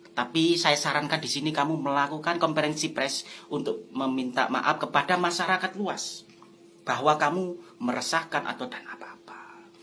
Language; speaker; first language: Indonesian; non-native, local second language; Javanese